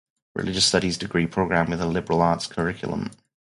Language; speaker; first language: English; native; English